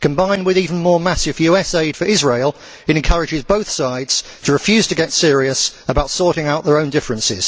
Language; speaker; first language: English; native; English